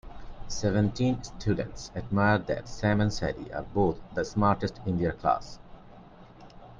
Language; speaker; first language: English; non-native, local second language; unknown